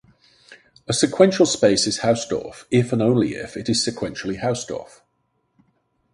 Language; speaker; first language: English; native; English